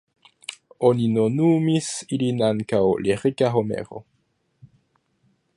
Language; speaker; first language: Esperanto; non-native, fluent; French